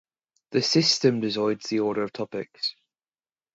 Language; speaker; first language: English; native; English